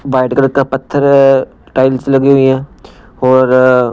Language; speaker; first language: Hindi; non-native, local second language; Punjabi